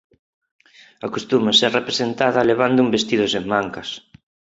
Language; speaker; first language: Galician; non-native, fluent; Spanish